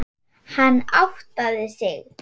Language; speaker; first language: Icelandic; non-native, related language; Swedish